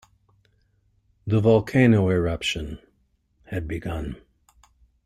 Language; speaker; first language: English; native; English